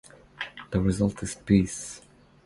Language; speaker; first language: English; non-native, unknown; Croatian